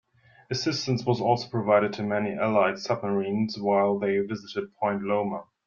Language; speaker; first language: English; non-native, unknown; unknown